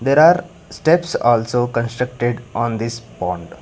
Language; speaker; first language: English; non-native, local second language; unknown